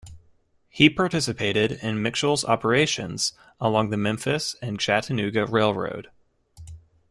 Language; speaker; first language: English; native; English